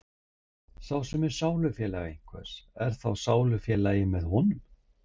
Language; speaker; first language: Icelandic; native; Icelandic